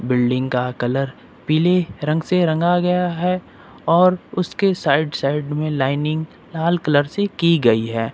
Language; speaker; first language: Hindi; native; Hindi